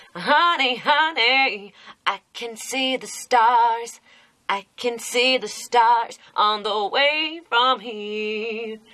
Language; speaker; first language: English; non-native, learner; German